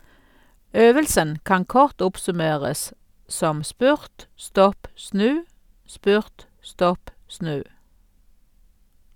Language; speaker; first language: Norwegian; native; Norwegian